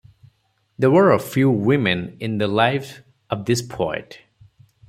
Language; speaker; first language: English; non-native, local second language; Odia